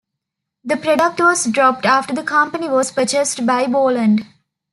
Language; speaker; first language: English; non-native, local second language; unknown